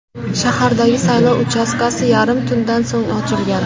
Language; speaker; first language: Uzbek; native; Uzbek